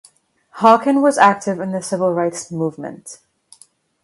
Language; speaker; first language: English; non-native, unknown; Arabic